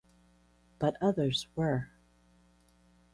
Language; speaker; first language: English; native; English